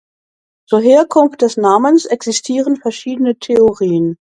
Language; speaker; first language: German; native; German